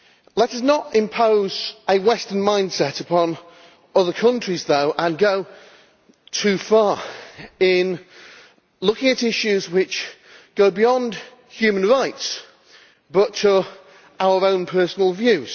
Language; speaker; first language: English; native; English